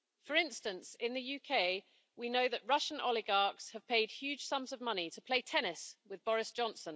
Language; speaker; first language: English; native; English